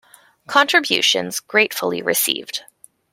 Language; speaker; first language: English; native; English